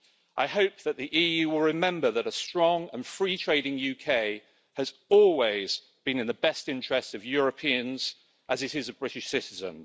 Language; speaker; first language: English; native; English